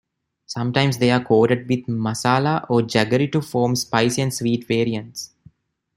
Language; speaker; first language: English; non-native, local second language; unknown